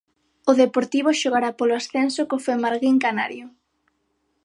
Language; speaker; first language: Galician; non-native, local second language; Spanish